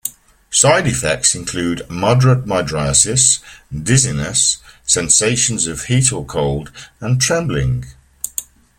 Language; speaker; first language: English; native; English